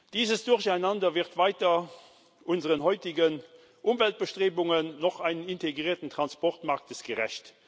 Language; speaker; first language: German; non-native, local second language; Luxembourgish